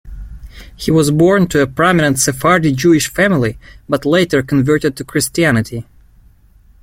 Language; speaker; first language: English; native; English